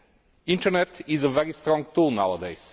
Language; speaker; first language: English; non-native, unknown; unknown